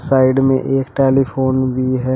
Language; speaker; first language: Hindi; native; Hindi